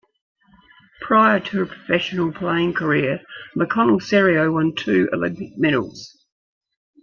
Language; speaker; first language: English; native; English